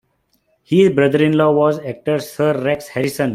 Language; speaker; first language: English; non-native, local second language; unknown